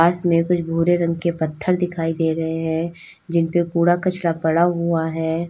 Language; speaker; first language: Hindi; native; Hindi